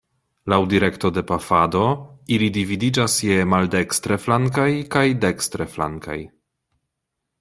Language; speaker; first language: Esperanto; non-native, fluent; Polish